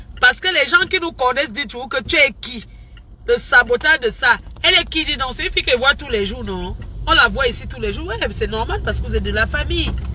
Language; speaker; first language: French; non-native, local second language; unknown